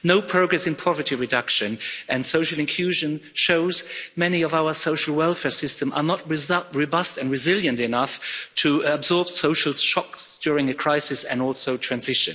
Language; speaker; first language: English; non-native, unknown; Luxembourgish